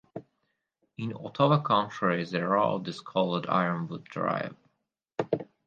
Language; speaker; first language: English; native; English